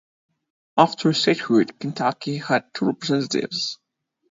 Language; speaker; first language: English; native; English